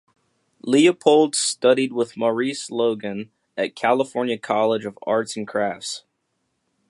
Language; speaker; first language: English; native; English